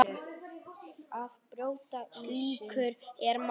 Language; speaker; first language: Icelandic; native; Icelandic